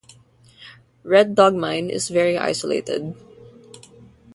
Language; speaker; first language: English; non-native, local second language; Filipino